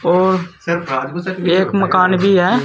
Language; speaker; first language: Hindi; native; Hindi